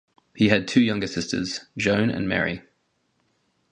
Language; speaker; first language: English; native; English